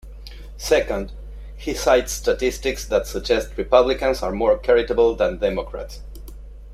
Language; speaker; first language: English; non-native, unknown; Spanish